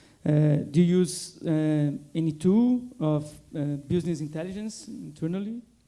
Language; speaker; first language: English; non-native, fluent; Portuguese